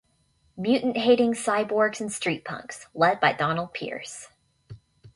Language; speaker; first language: English; native; English